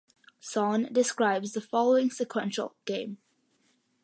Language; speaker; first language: English; early bilingual, other home language; Malayalam